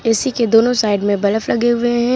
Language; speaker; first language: Hindi; native; Hindi